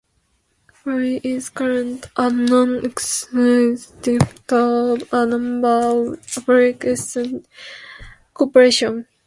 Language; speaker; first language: English; non-native, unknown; Japanese